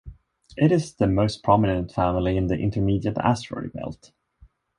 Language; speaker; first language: English; non-native, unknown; Swedish